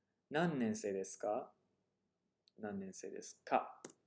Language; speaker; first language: Japanese; non-native, fluent; English